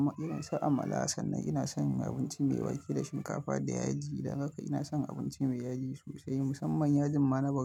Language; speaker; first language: Hausa; native; Hausa